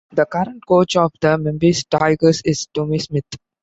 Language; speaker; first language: English; non-native, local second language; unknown